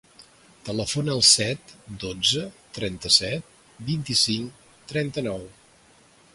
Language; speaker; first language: Catalan; native; Catalan